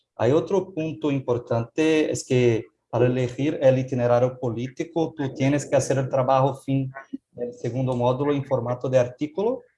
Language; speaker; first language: Spanish; non-native, fluent; Portuguese